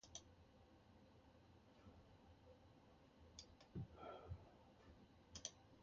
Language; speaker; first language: English; non-native, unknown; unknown